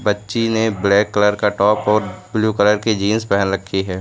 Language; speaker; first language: Hindi; native; Hindi